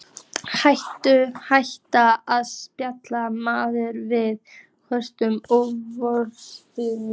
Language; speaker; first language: Icelandic; native; Icelandic